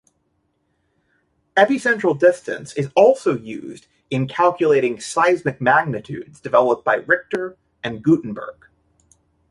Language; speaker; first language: English; native; English